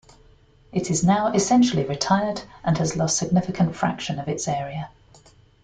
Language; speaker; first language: English; native; English